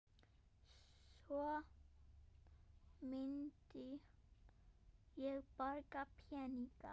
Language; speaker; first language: Icelandic; non-native, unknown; German